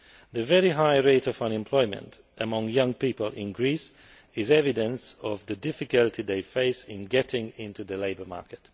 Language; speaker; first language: English; non-native, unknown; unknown